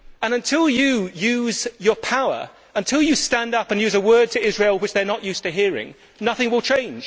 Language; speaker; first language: English; native; English